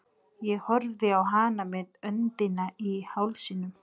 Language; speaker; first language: Icelandic; non-native, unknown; Nepali